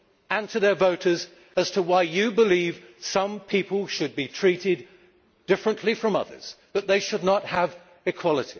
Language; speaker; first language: English; native; English